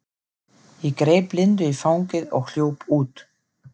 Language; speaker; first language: Icelandic; non-native, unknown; German